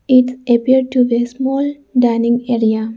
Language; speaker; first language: English; non-native, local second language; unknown